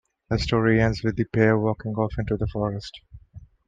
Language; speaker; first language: English; non-native, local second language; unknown